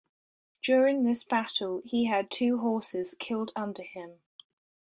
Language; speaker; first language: English; native; English